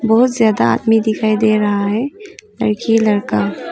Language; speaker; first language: Hindi; early bilingual, other home language; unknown